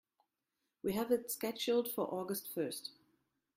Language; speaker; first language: English; non-native, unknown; German